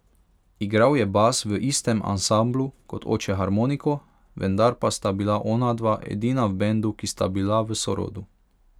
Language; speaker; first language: Slovenian; non-native, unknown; Hungarian